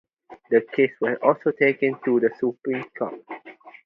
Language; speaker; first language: English; non-native, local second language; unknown